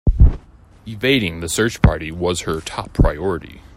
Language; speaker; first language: English; native; English